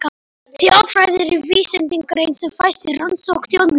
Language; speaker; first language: Icelandic; non-native, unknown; Polish